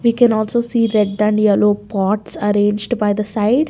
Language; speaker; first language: English; non-native, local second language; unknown